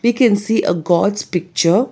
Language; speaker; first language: English; non-native, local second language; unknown